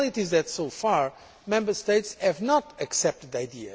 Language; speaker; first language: English; non-native, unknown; Portuguese